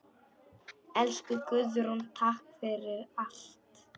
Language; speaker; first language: Icelandic; non-native, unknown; Polish